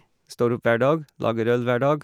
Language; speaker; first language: Norwegian; non-native, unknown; English